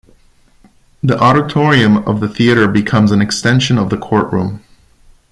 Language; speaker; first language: English; non-native, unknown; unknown